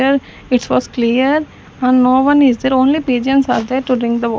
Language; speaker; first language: English; non-native, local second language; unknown